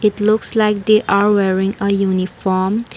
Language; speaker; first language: English; non-native, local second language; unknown